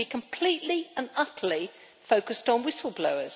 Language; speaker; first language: English; native; English